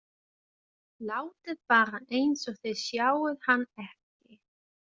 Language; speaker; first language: Icelandic; non-native, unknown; German